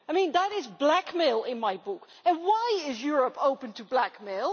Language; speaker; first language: English; non-native, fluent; Dutch